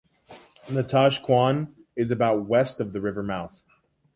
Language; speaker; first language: English; non-native, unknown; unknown